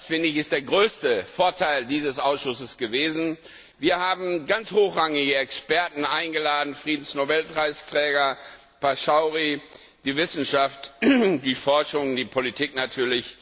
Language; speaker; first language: German; non-native, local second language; Luxembourgish